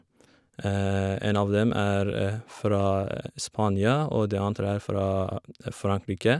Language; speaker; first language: Norwegian; non-native, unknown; Kurdish